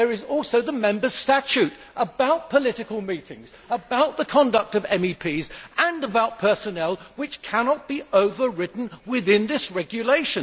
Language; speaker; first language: English; native; English